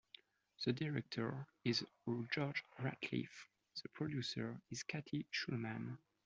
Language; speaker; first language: English; non-native, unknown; French